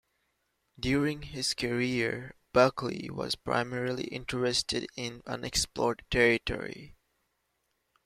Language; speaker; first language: English; native; English